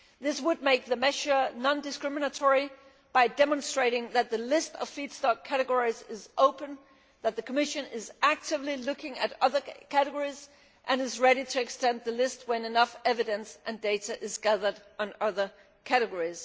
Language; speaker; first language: English; non-native, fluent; Danish